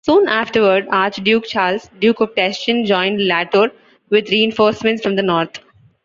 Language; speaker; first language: English; non-native, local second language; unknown